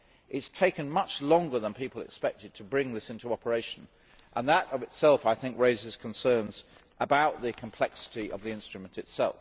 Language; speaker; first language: English; native; English